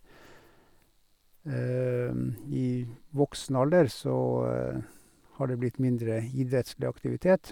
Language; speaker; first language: Norwegian; native; Norwegian